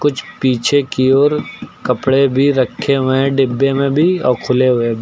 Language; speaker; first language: Hindi; native; Hindi